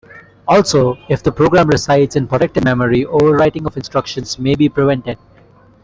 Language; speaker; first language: English; non-native, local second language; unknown